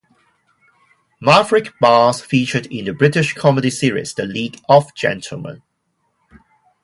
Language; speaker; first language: English; non-native, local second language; Cantonese